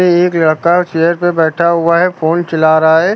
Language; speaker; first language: Hindi; native; Hindi